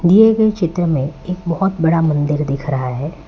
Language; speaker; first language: Hindi; non-native, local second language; Gujarati